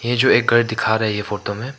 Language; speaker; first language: Hindi; non-native, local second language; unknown